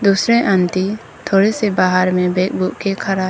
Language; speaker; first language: Hindi; non-native, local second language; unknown